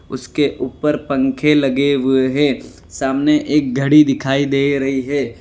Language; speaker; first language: Hindi; non-native, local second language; Gujarati